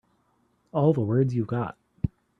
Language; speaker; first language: English; native; English